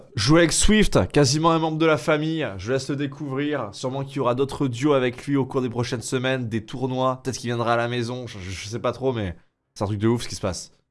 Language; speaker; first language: French; native; French